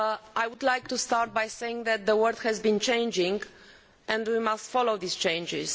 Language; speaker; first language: English; non-native, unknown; Romanian